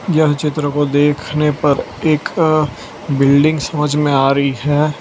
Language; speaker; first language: Hindi; non-native, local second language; Gujarati